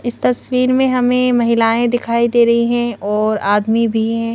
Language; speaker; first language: Hindi; native; Hindi